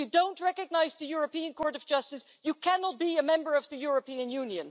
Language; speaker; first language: English; non-native, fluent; Dutch